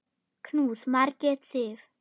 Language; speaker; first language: Icelandic; non-native, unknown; German